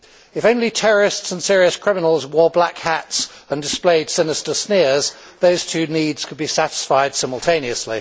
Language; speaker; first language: English; native; English